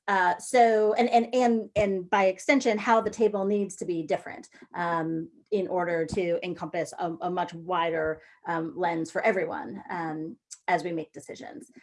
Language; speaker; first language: English; native; English